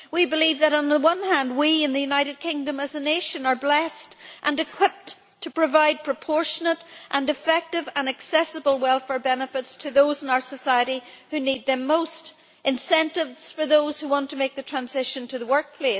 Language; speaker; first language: English; native; English